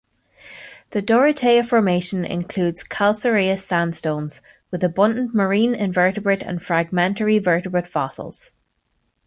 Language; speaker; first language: English; native; English